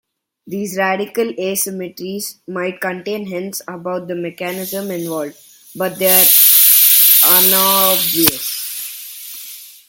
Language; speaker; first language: English; non-native, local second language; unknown